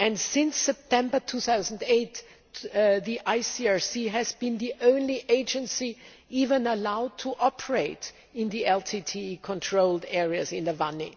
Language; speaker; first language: English; non-native, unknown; German